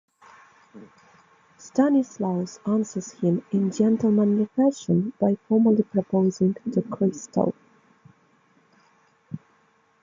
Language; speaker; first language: English; non-native, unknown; Russian